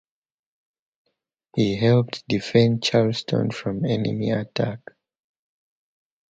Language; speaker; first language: English; native; English